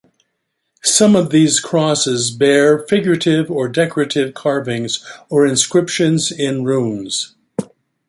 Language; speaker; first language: English; native; English